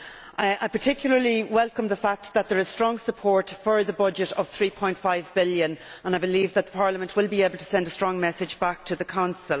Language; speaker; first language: English; native; English